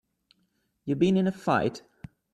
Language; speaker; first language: English; native; English